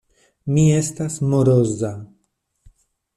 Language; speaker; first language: Esperanto; non-native, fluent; Spanish